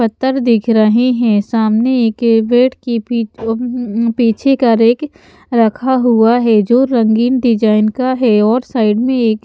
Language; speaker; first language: Hindi; native; Hindi